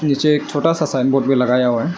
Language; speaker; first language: Hindi; non-native, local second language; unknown